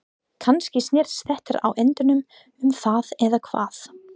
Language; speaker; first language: Icelandic; non-native, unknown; English